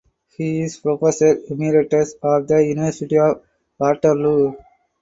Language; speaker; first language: English; non-native, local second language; Tamil